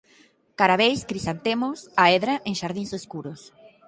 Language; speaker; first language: Galician; native; Galician